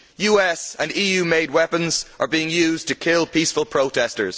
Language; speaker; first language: English; native; English